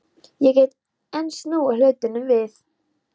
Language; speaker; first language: Icelandic; non-native, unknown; Polish